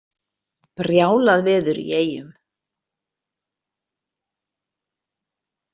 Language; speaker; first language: Icelandic; native; Icelandic